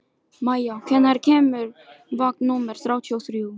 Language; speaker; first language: Icelandic; non-native, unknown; Filipino